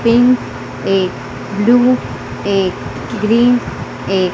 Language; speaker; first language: Hindi; native; Hindi